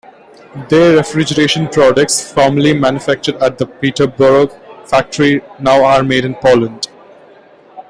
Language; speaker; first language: English; non-native, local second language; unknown